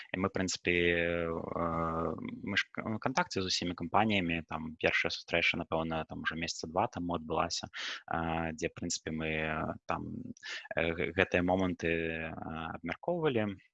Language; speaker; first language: Belarusian; non-native, local second language; Russian